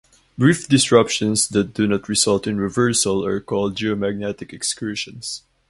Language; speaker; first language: English; non-native, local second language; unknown